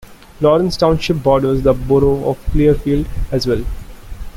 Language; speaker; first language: English; non-native, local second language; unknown